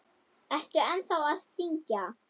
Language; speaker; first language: Icelandic; non-native, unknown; German